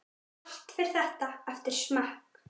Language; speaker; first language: Icelandic; native; Icelandic